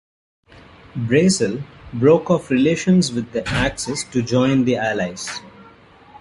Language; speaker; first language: English; non-native, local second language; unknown